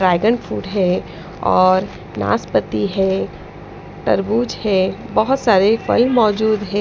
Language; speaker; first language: Hindi; non-native, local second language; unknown